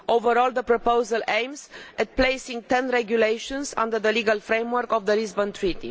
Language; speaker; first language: English; non-native, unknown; Romanian